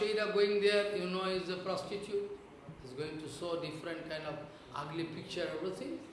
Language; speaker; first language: English; non-native, local second language; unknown